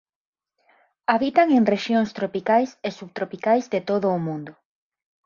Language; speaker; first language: Galician; native; Galician